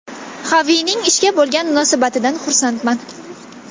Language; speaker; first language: Uzbek; non-native, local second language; Kazakh